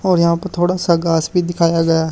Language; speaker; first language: Hindi; native; Hindi